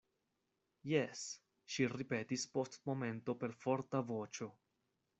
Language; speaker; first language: Esperanto; non-native, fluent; Spanish